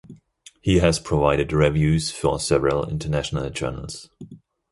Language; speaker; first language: English; non-native, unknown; German